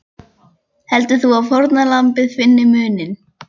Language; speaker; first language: Icelandic; non-native, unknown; Polish